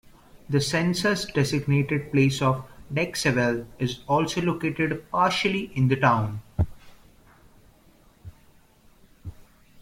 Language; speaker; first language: English; non-native, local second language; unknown